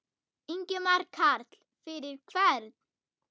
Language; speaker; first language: Icelandic; non-native, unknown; German